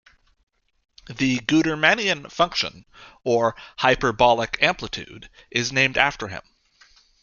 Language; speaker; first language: English; native; English